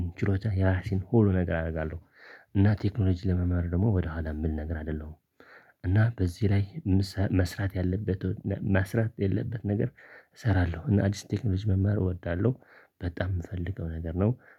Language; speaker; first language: Amharic; non-native, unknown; Tigrinya